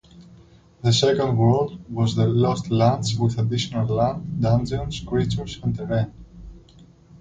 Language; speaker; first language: English; non-native, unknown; Greek